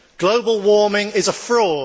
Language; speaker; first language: English; native; English